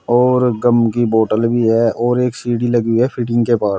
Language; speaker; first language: Hindi; native; Hindi